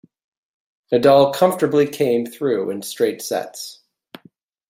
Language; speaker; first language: English; native; English